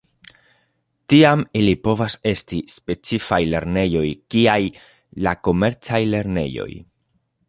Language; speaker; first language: Esperanto; non-native, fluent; Spanish